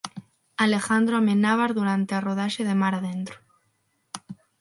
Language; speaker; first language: Galician; non-native, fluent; Spanish